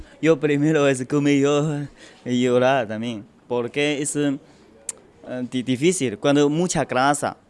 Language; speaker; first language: Spanish; non-native, learner; Japanese